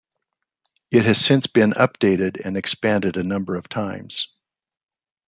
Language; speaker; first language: English; native; English